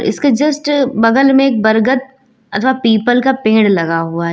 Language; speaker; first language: Hindi; native; Hindi